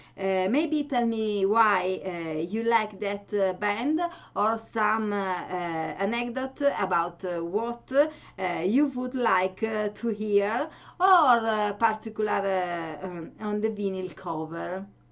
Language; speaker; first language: English; non-native, learner; Italian